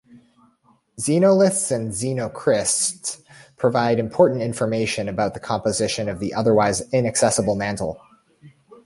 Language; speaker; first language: English; native; English